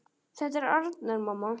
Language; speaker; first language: Icelandic; native; Icelandic